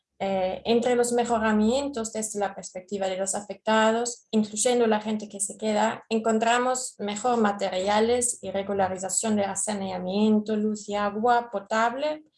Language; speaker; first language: Spanish; non-native, fluent; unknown